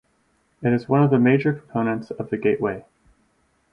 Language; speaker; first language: English; native; English